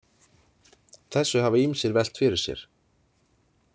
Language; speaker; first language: Icelandic; native; Icelandic